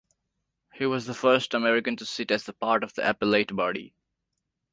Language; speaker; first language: English; non-native, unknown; Nepali